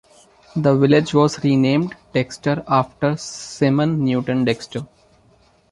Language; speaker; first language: English; non-native, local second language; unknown